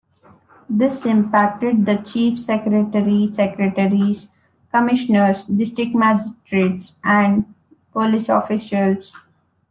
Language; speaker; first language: English; non-native, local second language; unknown